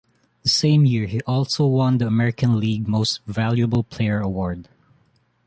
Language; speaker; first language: English; non-native, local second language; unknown